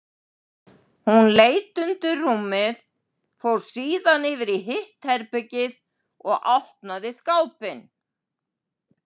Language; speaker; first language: Icelandic; native; Icelandic